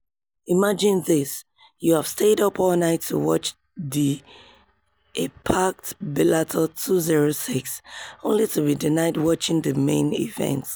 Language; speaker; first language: English; non-native, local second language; Yoruba